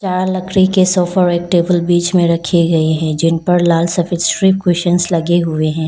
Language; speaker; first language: Hindi; non-native, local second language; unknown